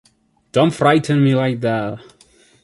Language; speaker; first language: English; non-native, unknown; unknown